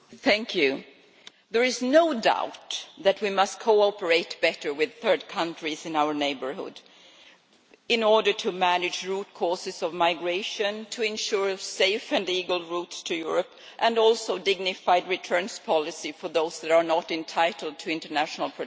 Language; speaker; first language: English; non-native, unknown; Swedish